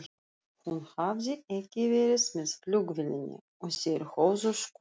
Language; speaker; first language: Icelandic; non-native, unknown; Russian